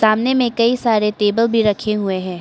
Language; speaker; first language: Hindi; early bilingual, other home language; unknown